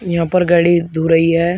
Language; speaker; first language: Hindi; native; Hindi